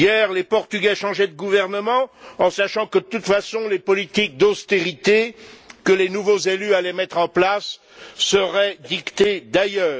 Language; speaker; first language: French; native; French